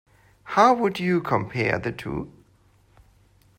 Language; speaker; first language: English; non-native, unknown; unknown